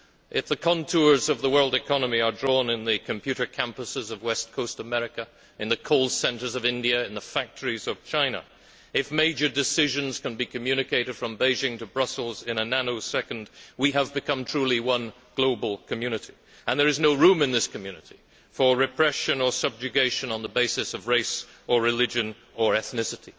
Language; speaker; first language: English; native; English